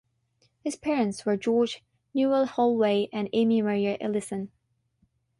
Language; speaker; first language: English; non-native, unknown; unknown